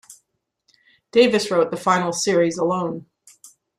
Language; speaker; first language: English; native; English